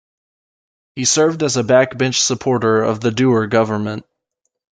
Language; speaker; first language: English; native; English